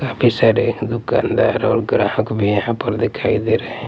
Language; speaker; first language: Hindi; non-native, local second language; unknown